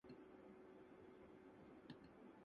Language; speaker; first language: English; non-native, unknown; Japanese